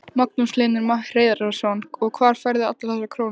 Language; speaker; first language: Icelandic; native; Icelandic